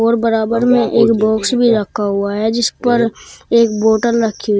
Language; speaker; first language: Hindi; native; Hindi